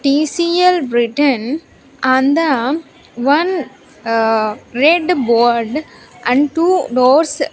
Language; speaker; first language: English; non-native, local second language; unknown